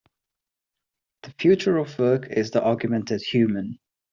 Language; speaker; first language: English; non-native, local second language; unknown